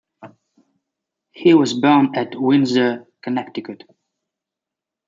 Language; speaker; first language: English; native; English